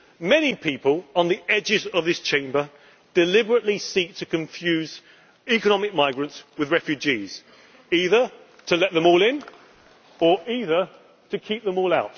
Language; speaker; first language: English; native; English